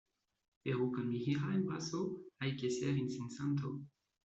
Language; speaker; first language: Spanish; non-native, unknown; French